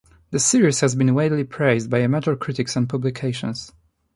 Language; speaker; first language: English; non-native, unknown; Polish